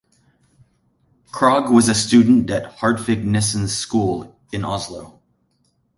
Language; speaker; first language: English; native; English